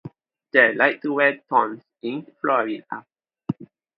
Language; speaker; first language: English; non-native, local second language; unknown